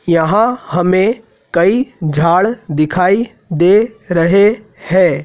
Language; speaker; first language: Hindi; native; Hindi